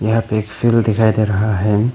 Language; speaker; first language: Hindi; non-native, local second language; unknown